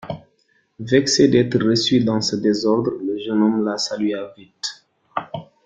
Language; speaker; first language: French; non-native, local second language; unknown